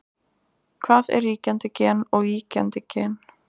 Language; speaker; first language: Icelandic; native; Icelandic